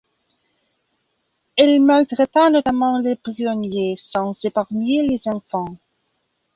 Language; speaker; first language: French; non-native, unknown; Belarusian